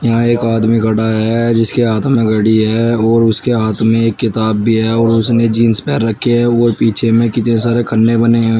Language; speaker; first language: Hindi; native; Hindi